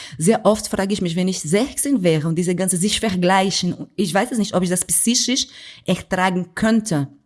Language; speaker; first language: German; non-native, fluent; Portuguese